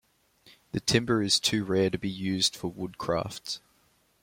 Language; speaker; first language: English; native; English